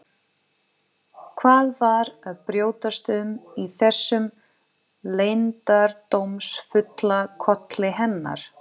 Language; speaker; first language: Icelandic; non-native, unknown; Portuguese